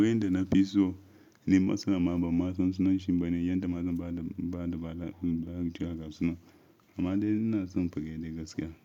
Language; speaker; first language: Hausa; non-native, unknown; Yoruba